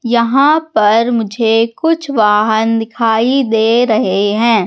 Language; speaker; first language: Hindi; native; Hindi